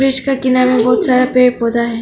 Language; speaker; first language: Hindi; non-native, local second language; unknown